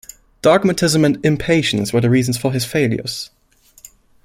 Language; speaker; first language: English; non-native, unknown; German